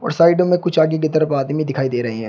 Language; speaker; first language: Hindi; native; Hindi